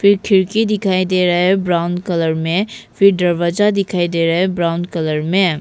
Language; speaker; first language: Hindi; non-native, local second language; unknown